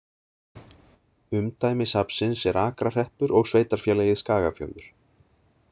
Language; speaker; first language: Icelandic; native; Icelandic